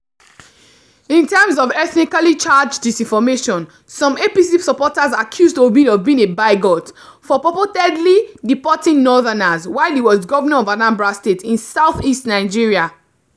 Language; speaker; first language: English; non-native, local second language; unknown